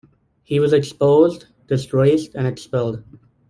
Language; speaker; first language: English; native; English